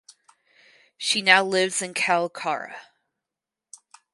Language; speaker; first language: English; native; English